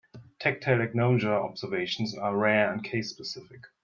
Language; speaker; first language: English; non-native, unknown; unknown